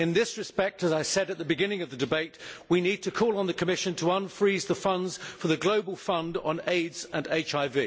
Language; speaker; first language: English; native; English